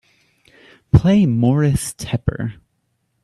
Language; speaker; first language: English; native; English